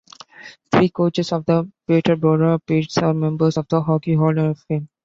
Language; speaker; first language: English; non-native, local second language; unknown